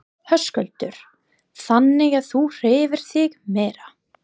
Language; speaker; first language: Icelandic; non-native, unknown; English